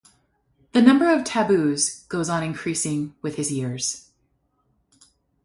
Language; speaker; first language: English; native; English